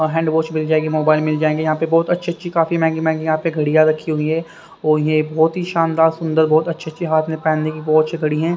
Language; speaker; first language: Hindi; native; Hindi